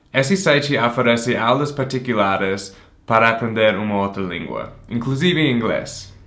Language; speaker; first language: Portuguese; non-native, fluent; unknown